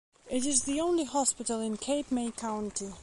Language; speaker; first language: English; non-native, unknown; Belarusian